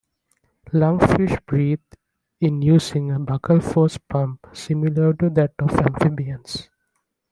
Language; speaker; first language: English; non-native, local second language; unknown